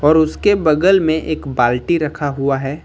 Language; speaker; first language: Hindi; native; Hindi